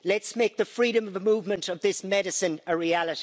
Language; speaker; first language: English; native; English